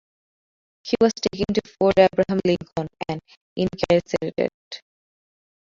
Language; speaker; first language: English; non-native, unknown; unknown